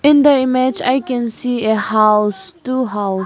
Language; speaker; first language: English; non-native, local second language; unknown